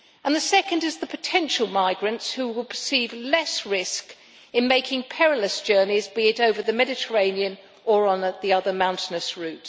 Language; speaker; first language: English; native; English